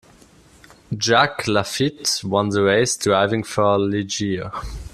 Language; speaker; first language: English; non-native, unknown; German